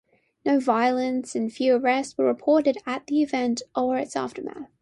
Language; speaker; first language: English; non-native, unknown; Chinese